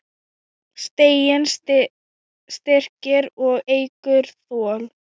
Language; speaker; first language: Icelandic; non-native, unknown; Thai